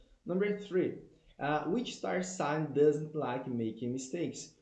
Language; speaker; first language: English; non-native, fluent; Portuguese